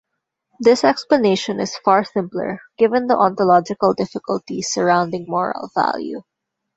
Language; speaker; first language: English; non-native, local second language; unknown